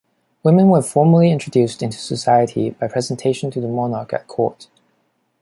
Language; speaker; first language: English; non-native, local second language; Cantonese